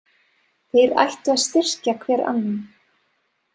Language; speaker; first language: Icelandic; non-native, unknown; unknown